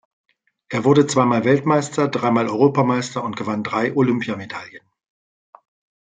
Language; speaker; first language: German; native; German